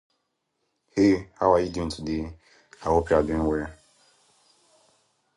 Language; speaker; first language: English; native; English